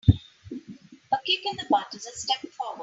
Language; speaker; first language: English; non-native, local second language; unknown